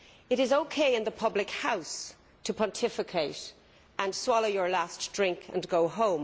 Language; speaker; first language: English; native; English